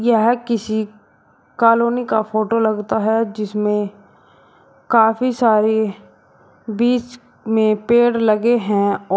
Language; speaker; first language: Hindi; native; Hindi